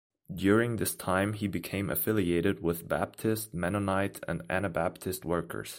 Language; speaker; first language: English; non-native, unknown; German